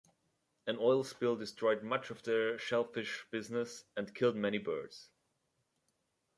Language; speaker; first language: English; native; English